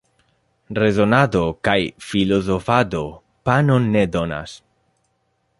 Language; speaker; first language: Esperanto; non-native, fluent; Spanish